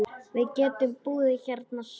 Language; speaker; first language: Icelandic; non-native, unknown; Polish